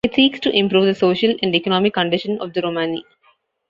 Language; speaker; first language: English; non-native, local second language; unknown